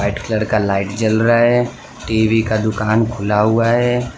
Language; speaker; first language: Hindi; non-native, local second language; Gujarati